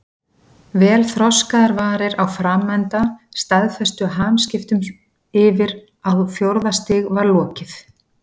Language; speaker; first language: Icelandic; native; Icelandic